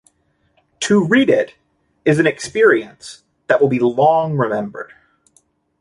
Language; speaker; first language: English; native; English